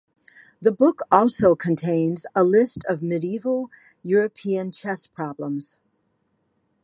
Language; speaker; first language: English; native; English